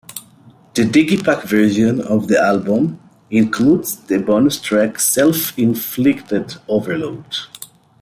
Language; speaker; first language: English; native; English